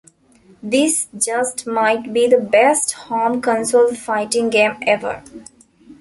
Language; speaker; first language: English; non-native, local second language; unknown